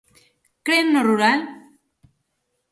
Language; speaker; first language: Galician; native; Galician